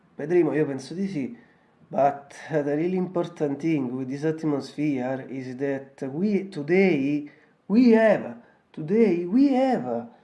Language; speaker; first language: English; non-native, learner; Italian